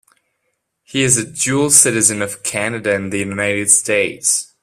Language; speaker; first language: English; non-native, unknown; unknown